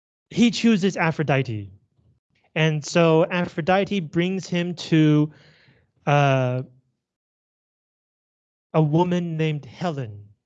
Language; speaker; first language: English; native; English